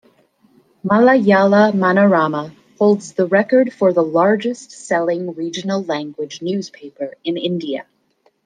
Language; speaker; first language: English; native; English